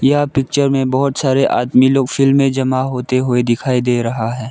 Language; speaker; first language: Hindi; early bilingual, other home language; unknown